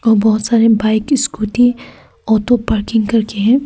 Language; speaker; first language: Hindi; non-native, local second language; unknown